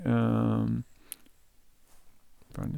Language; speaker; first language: Norwegian; non-native, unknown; Turkish